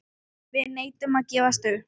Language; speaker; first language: Icelandic; non-native, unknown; Thai